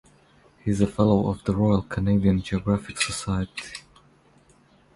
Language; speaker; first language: English; non-native, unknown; Croatian